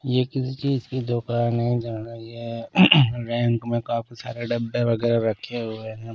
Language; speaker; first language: Hindi; non-native, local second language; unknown